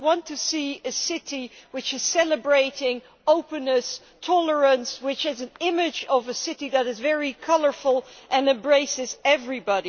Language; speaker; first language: English; non-native, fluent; Dutch